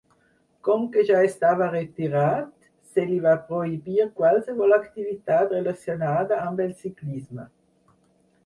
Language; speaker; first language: Catalan; non-native, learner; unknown